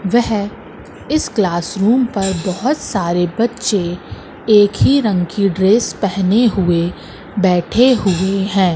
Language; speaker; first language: Hindi; native; Hindi